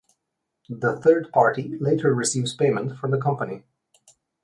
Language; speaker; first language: English; non-native, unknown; Slovenian